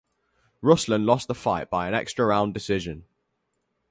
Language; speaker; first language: English; native; English